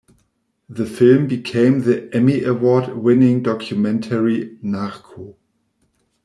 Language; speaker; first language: English; non-native, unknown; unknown